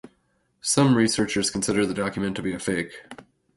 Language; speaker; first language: English; native; English